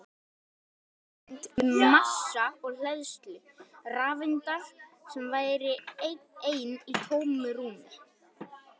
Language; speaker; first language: Icelandic; native; Icelandic